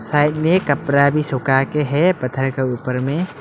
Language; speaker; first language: Hindi; early bilingual, other home language; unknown